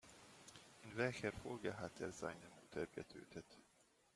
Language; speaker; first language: German; non-native, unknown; Hungarian